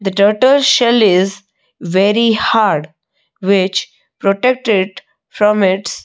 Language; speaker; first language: English; non-native, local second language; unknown